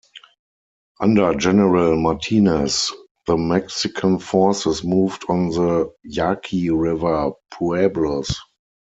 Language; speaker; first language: English; non-native, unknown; German